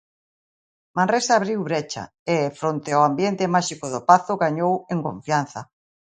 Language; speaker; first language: Galician; native; Galician